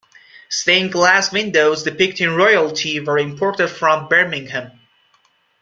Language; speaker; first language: English; non-native, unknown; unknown